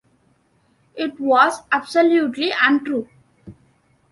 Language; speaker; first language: English; non-native, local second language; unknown